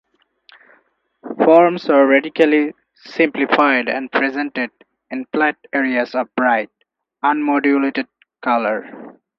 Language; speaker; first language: English; non-native, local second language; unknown